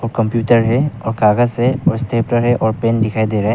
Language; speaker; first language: Hindi; early bilingual, other home language; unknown